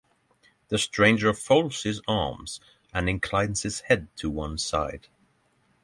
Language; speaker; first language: English; non-native, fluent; Norwegian